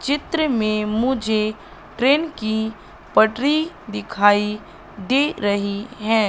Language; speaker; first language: Hindi; native; Hindi